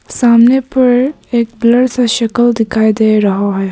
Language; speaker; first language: Hindi; early bilingual, other home language; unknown